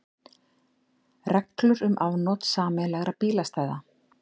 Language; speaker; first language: Icelandic; native; Icelandic